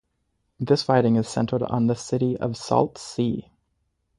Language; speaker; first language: English; native; English